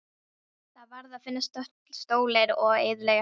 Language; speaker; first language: Icelandic; non-native, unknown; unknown